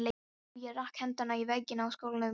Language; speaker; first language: Icelandic; non-native, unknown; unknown